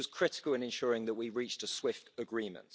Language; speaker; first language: English; native; English